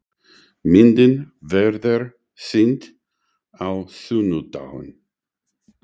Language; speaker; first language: Icelandic; non-native, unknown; English